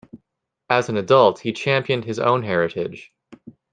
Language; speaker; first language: English; native; English